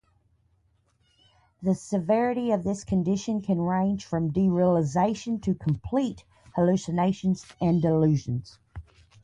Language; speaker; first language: English; native; English